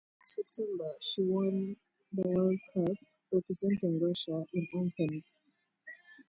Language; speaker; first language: English; native; English